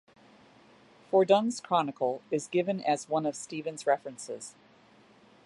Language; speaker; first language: English; native; English